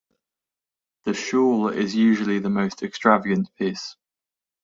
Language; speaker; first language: English; native; English